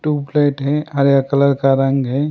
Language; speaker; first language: Hindi; non-native, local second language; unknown